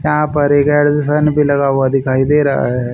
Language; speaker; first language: Hindi; native; Hindi